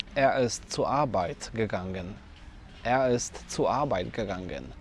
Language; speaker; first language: German; non-native, fluent; Polish